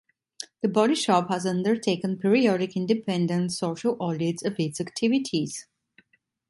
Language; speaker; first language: English; non-native, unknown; Italian